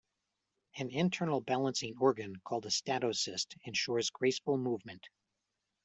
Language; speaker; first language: English; native; English